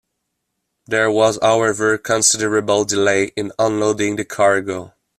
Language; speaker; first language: English; non-native, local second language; French